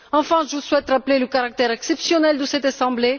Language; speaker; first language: French; non-native, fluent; Bulgarian